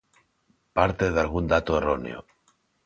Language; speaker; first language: Galician; non-native, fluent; Spanish